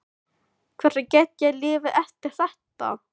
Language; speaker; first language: Icelandic; non-native, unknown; Filipino